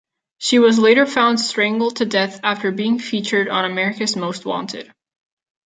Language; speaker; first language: English; non-native, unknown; Catalan